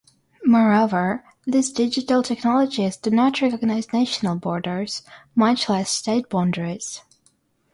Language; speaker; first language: English; non-native, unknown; Russian